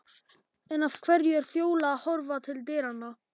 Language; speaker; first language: Icelandic; non-native, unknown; Polish